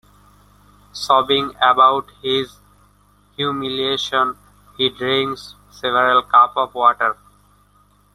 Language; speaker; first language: English; non-native, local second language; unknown